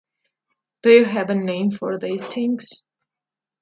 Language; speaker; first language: English; non-native, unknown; Georgian